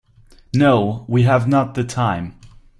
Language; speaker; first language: English; non-native, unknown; German